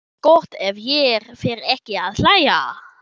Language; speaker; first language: Icelandic; non-native, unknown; German